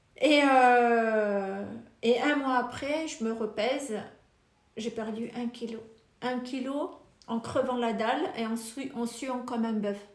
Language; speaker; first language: French; non-native, local second language; Malagasy